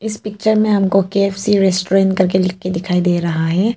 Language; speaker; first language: Hindi; non-native, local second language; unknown